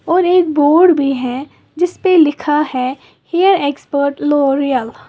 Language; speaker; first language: Hindi; native; Hindi